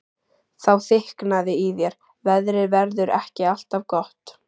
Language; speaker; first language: Icelandic; native; Icelandic